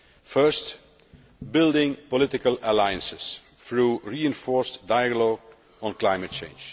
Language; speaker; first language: English; non-native, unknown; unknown